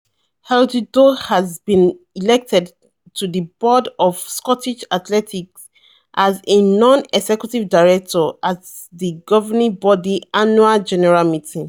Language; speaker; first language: English; non-native, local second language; Yoruba